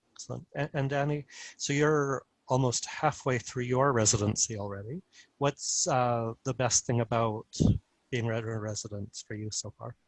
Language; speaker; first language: English; native; English